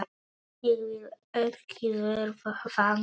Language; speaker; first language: Icelandic; non-native, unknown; Polish